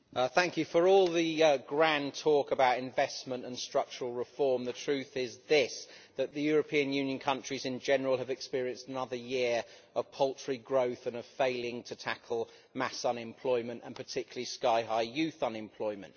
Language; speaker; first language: English; native; English